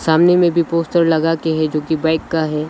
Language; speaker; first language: Hindi; non-native, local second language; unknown